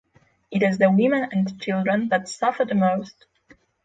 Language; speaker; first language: English; non-native, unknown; Polish